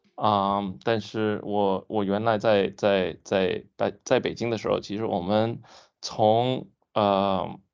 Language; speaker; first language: Chinese; non-native, fluent; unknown